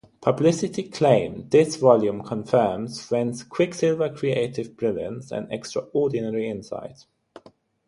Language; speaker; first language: English; non-native, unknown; German